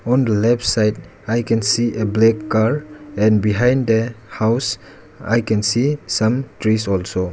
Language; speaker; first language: English; non-native, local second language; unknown